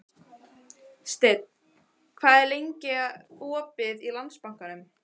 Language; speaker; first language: Icelandic; native; Icelandic